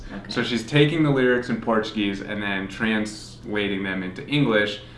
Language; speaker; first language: English; native; English